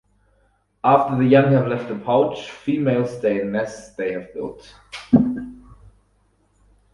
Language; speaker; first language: English; non-native, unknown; German